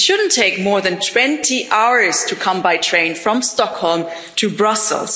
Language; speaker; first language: English; non-native, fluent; German